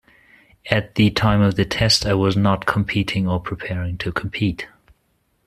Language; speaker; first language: English; non-native, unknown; German